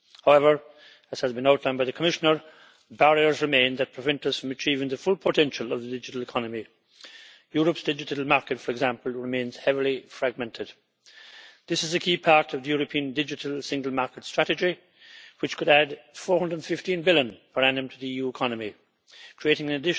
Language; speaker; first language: English; native; English